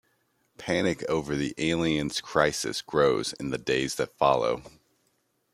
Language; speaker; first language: English; native; English